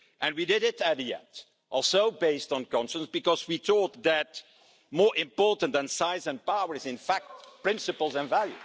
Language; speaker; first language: English; non-native, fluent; Dutch